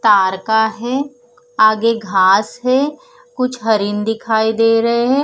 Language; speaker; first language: Hindi; non-native, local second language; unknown